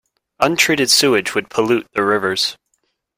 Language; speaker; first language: English; native; English